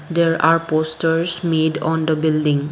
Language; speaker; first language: English; non-native, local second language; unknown